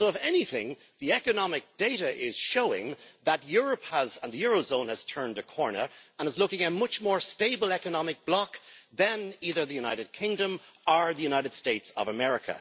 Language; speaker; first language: English; native; English